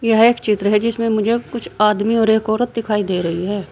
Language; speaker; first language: Hindi; native; Hindi